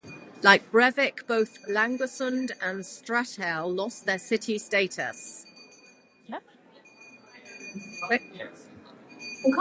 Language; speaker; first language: English; non-native, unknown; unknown